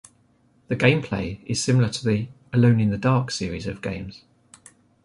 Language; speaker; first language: English; native; English